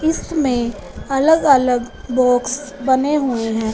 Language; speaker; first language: Hindi; non-native, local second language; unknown